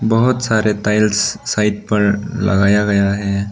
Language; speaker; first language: Hindi; non-native, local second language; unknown